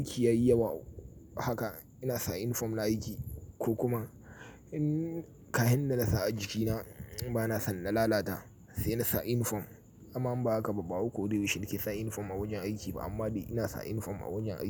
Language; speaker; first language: Hausa; native; Hausa